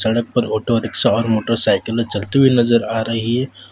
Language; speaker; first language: Hindi; non-native, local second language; Gujarati